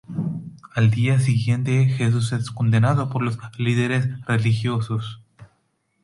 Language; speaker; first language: Spanish; non-native, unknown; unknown